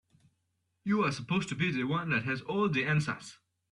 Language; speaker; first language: English; native; English